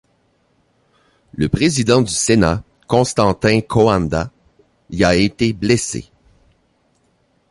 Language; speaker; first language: French; native; French